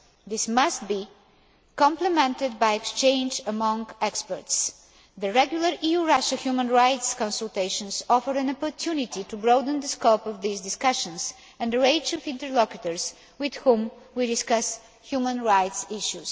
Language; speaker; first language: English; non-native, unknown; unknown